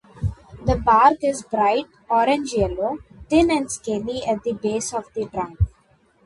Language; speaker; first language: English; non-native, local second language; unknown